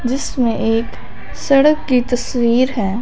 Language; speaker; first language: Hindi; non-native, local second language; Punjabi